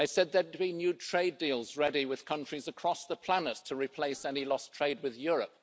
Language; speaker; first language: English; native; English